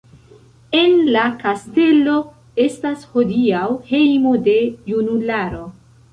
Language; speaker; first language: Esperanto; non-native, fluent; Central Kurdish